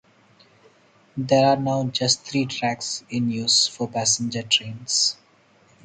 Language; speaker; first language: English; non-native, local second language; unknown